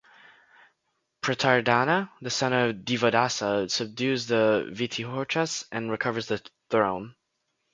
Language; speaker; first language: English; native; English